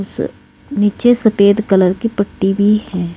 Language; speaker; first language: Hindi; native; Hindi